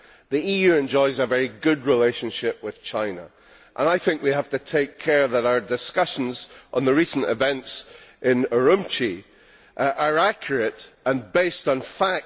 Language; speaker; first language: English; native; English